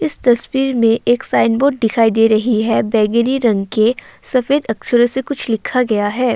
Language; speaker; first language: Hindi; non-native, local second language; Assamese